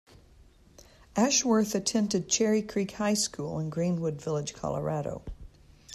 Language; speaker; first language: English; native; English